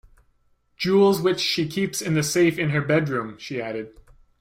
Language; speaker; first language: English; native; English